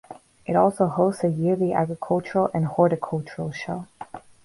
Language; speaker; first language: English; non-native, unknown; Russian